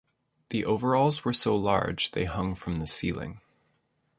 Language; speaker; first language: English; native; English